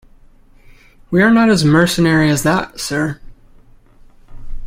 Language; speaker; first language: English; native; English